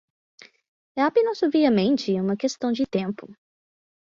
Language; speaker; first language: Portuguese; non-native, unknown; English